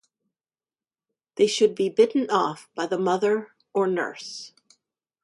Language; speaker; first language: English; native; English